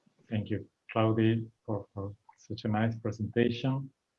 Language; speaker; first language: English; non-native, fluent; Spanish